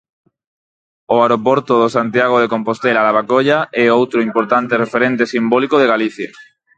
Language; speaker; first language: Galician; non-native, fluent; Spanish